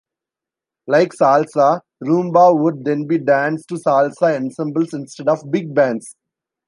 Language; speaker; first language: English; non-native, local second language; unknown